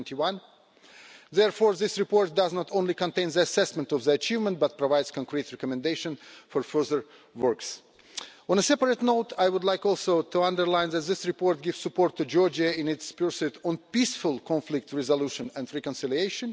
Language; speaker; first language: English; non-native, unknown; Russian